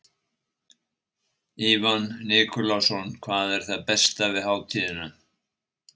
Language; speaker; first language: Icelandic; native; Icelandic